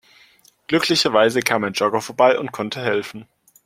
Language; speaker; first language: German; native; German